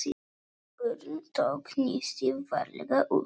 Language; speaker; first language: Icelandic; non-native, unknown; Polish